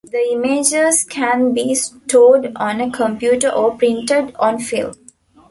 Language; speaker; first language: English; non-native, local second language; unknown